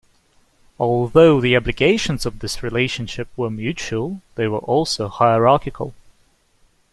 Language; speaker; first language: English; native; English